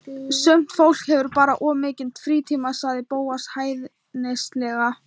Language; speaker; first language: Icelandic; non-native, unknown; Thai